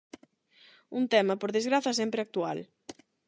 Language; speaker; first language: Galician; non-native, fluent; Spanish